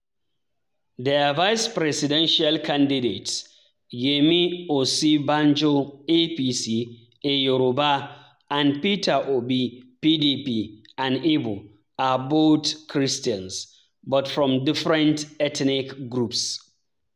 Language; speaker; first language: English; non-native, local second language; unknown